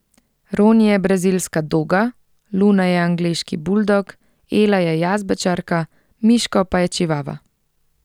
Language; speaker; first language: Slovenian; native; Slovenian